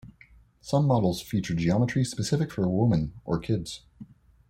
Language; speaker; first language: English; native; English